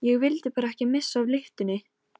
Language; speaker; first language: Icelandic; non-native, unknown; Polish